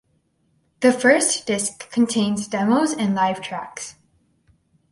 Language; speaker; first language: English; native; English